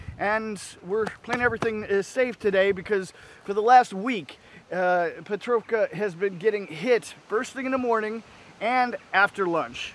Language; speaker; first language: English; native; English